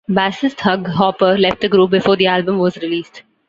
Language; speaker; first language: English; non-native, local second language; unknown